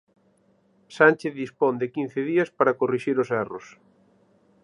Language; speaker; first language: Galician; native; Galician